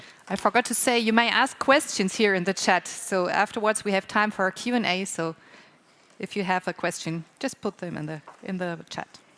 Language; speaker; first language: English; non-native, fluent; German